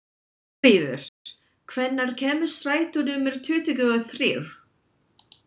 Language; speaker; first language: Icelandic; non-native, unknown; English